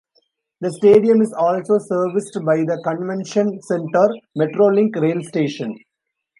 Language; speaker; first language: English; non-native, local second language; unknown